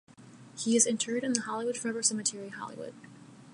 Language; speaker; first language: English; native; English